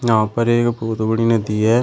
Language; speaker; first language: Hindi; native; Hindi